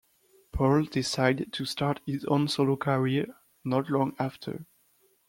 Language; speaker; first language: English; non-native, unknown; French